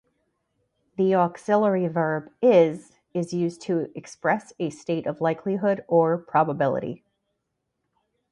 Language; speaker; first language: English; native; English